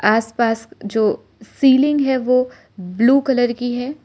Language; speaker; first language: Hindi; non-native, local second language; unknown